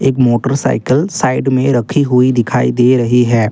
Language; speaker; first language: Hindi; non-native, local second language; Assamese